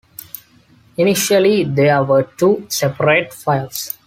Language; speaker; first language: English; non-native, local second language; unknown